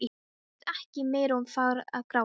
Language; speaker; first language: Icelandic; non-native, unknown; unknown